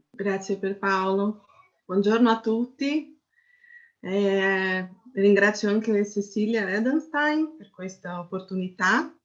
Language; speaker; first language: Italian; non-native, fluent; Portuguese